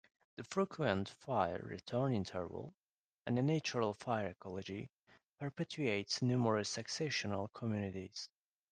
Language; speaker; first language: English; non-native, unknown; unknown